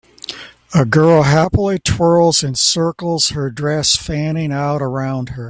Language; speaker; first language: English; native; English